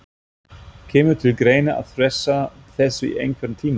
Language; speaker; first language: Icelandic; non-native, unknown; German